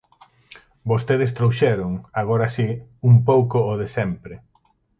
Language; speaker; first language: Galician; native; Galician